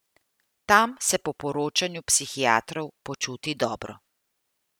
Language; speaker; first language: Slovenian; native; Slovenian